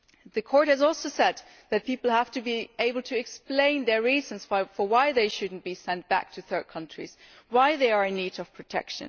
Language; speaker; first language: English; non-native, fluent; German